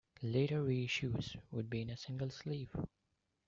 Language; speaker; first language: English; non-native, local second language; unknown